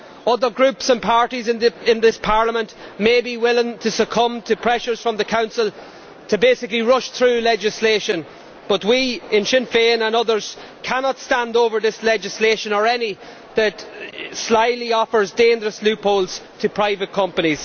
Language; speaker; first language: English; native; English